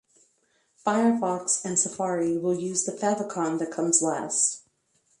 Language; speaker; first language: English; native; English